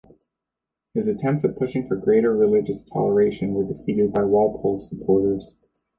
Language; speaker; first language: English; native; English